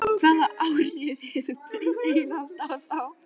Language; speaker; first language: Icelandic; native; Icelandic